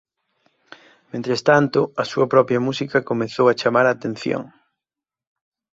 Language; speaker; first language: Galician; native; Galician